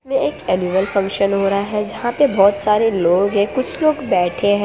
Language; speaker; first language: Hindi; non-native, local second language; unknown